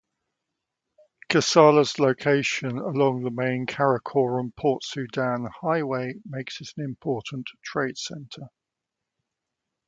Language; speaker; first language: English; native; English